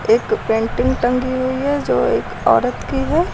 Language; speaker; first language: Hindi; native; Hindi